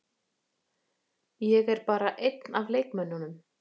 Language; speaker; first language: Icelandic; native; Icelandic